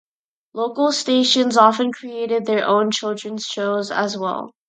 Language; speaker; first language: English; non-native, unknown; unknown